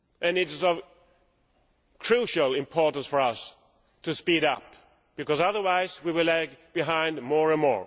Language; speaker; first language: English; non-native, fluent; Swedish